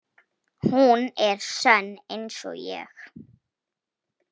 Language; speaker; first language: Icelandic; non-native, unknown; Polish